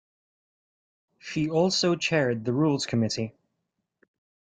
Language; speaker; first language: English; non-native, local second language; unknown